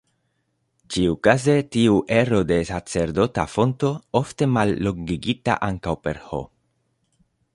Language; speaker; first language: Esperanto; non-native, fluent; Spanish